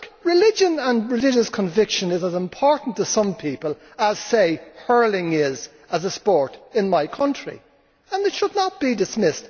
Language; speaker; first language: English; native; English